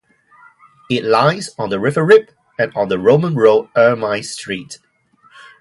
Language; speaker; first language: English; non-native, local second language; Cantonese